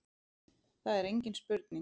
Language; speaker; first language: Icelandic; native; Icelandic